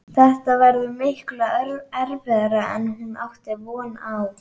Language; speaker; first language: Icelandic; native; Icelandic